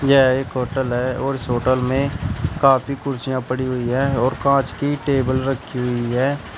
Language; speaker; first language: Hindi; native; Hindi